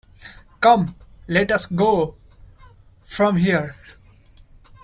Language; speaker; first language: English; non-native, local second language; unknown